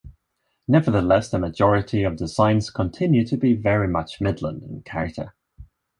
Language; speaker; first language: English; non-native, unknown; Swedish